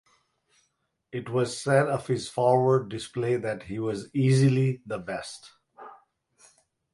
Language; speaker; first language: English; non-native, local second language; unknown